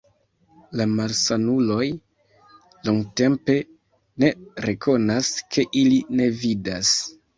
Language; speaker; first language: Esperanto; non-native, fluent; Kinyarwanda